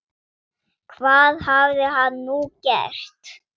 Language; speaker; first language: Icelandic; non-native, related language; Swedish